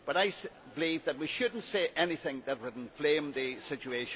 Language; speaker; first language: English; native; English